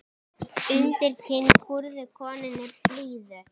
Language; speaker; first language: Icelandic; native; Icelandic